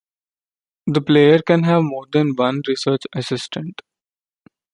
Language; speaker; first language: English; non-native, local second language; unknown